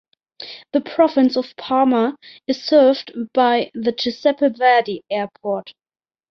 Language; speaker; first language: English; non-native, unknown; German